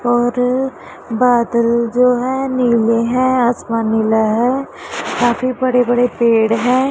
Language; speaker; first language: Hindi; non-native, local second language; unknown